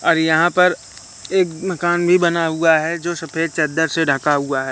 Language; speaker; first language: Hindi; native; Hindi